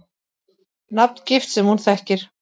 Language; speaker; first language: Icelandic; native; Icelandic